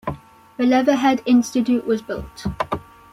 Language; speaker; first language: English; native; English